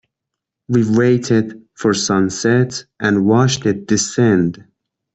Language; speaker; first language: English; non-native, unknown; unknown